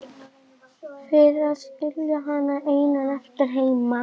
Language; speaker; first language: Icelandic; native; Icelandic